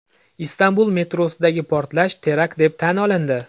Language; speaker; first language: Uzbek; native; Uzbek